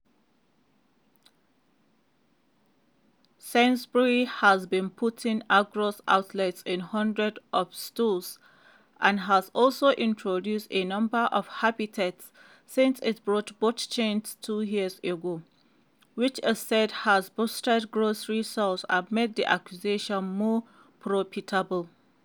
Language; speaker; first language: English; non-native, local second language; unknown